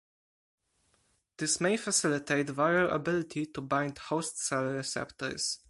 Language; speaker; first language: English; non-native, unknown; Polish